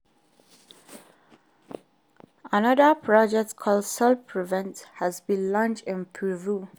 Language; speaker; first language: English; non-native, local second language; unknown